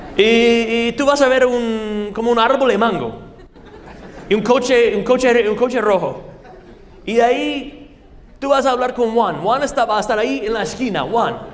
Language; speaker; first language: Spanish; non-native, fluent; English